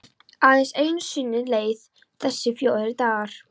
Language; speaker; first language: Icelandic; non-native, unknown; Polish